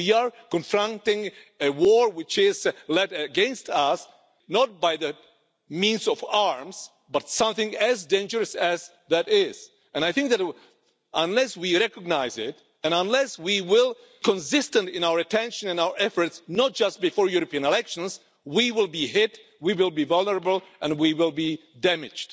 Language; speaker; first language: English; non-native, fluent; Czech